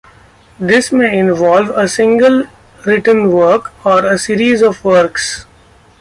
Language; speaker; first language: English; non-native, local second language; Marathi